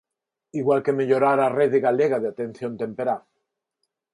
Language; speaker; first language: Galician; non-native, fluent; Spanish